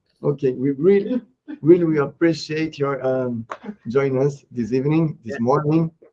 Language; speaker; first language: English; non-native, learner; Portuguese